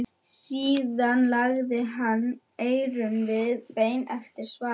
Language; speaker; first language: Icelandic; non-native, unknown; German